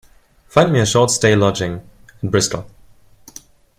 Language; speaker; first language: English; non-native, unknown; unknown